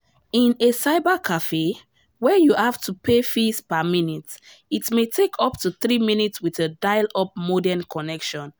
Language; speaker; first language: English; non-native, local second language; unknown